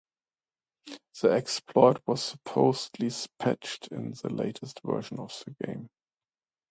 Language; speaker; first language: English; non-native, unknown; German